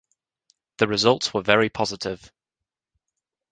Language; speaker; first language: English; native; English